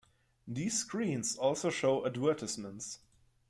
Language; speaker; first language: English; non-native, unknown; German